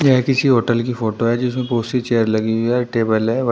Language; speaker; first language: Hindi; native; Hindi